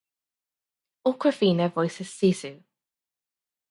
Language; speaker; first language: English; native; English